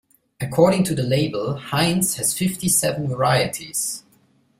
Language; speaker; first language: English; non-native, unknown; German